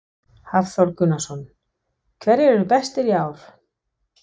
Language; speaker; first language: Icelandic; non-native, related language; Danish